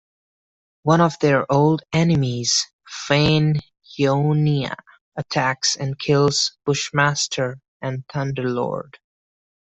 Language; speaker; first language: English; non-native, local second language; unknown